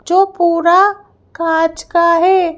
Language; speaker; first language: Hindi; native; Hindi